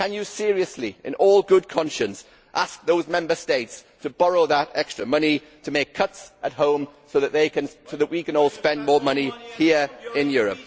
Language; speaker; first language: English; native; English